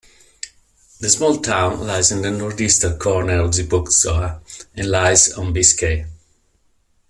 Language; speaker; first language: English; non-native, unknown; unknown